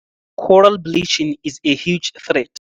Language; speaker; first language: English; non-native, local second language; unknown